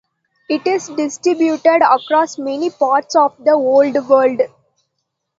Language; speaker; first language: English; non-native, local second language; Tamil